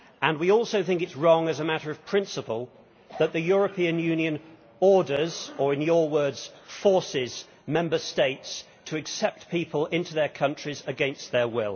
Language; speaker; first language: English; native; English